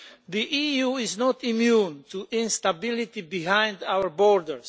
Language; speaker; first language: English; non-native, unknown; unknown